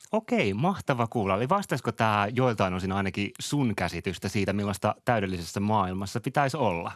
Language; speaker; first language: Finnish; native; Finnish